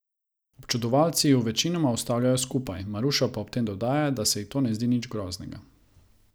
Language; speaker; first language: Slovenian; non-native, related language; Croatian